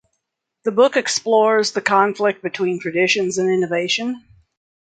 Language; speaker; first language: English; native; English